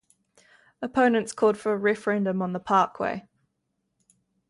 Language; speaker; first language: English; native; English